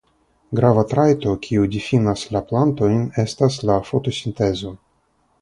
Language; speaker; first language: Esperanto; non-native, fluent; Russian